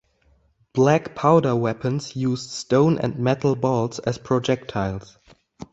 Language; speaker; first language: English; non-native, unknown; German